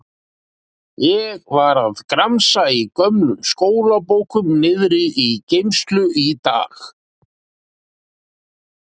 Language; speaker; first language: Icelandic; native; Icelandic